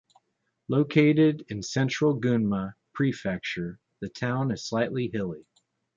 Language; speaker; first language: English; native; English